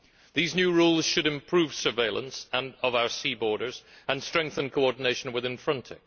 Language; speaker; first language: English; native; English